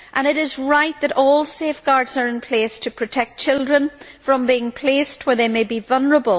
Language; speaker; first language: English; native; English